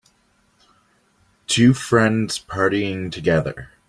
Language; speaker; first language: English; native; English